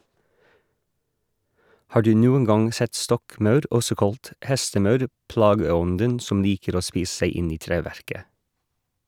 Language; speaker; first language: Norwegian; non-native, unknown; English